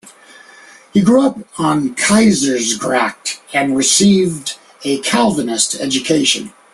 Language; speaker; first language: English; native; English